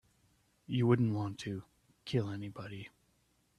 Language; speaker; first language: English; native; English